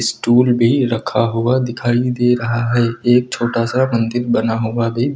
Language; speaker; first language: Hindi; native; Hindi